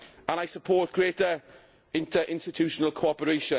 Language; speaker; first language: English; native; English